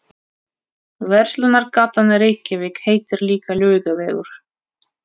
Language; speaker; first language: Icelandic; non-native, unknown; Russian